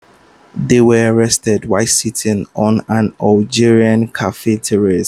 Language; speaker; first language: English; non-native, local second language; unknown